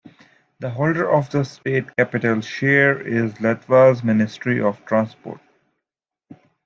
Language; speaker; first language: English; native; English